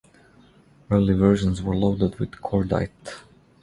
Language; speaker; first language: English; non-native, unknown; Croatian